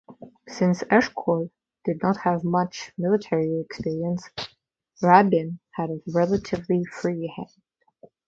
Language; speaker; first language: English; non-native, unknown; Russian